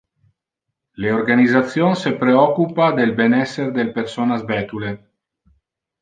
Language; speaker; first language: Interlingua; non-native, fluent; Italian